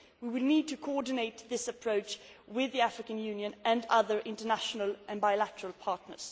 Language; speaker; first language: English; non-native, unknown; Swedish